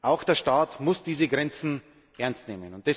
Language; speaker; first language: German; native; German